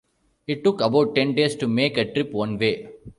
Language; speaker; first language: English; non-native, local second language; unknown